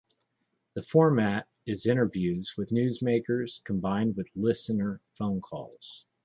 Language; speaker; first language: English; native; English